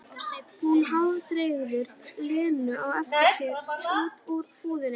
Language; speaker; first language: Icelandic; native; Icelandic